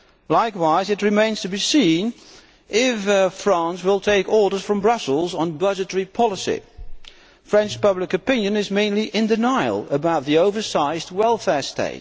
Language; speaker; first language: English; non-native, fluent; Dutch